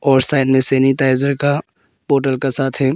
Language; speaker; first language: Hindi; early bilingual, other home language; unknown